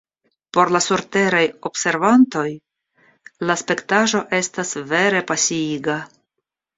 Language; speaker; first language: Esperanto; non-native, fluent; Russian